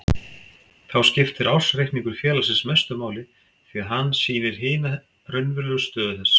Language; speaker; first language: Icelandic; native; Icelandic